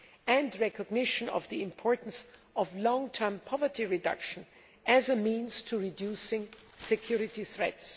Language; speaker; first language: English; non-native, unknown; German